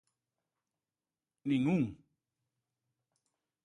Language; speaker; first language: Galician; native; Galician